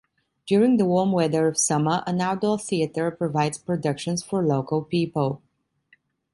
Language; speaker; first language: English; non-native, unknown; Italian